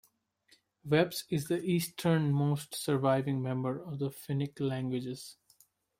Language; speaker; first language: English; non-native, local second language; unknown